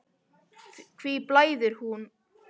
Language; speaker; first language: Icelandic; non-native, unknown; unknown